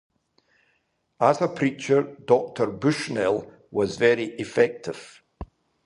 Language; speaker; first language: English; native; English